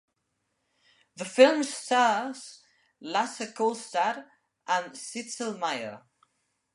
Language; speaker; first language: English; non-native, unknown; Spanish